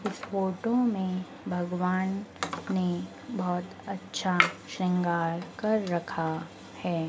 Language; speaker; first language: Hindi; native; Hindi